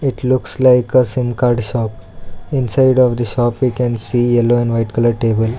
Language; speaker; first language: English; non-native, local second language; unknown